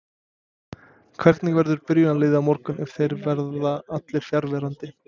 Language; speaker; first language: Icelandic; non-native, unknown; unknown